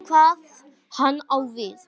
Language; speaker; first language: Icelandic; non-native, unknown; English